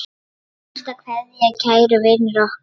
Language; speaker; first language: Icelandic; non-native, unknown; Lithuanian